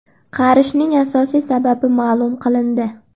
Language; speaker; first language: Uzbek; native; Uzbek